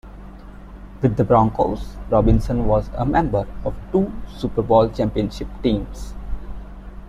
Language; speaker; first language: English; non-native, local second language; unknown